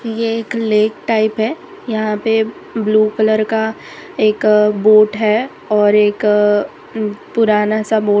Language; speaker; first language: Hindi; non-native, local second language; Gujarati